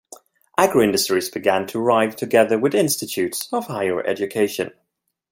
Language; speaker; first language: English; non-native, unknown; Swedish